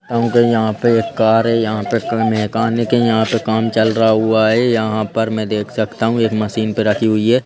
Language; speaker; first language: Hindi; native; Hindi